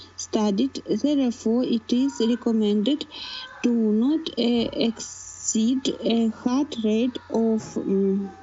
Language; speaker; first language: English; non-native, learner; Russian